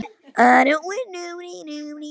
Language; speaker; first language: Icelandic; non-native, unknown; Polish